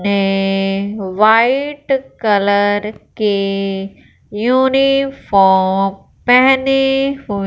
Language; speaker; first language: Hindi; non-native, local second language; Punjabi